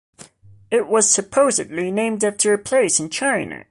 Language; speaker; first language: English; non-native, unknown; Portuguese